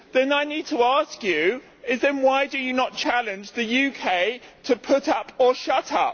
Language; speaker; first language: English; native; English